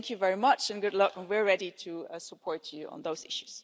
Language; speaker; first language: English; non-native, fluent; German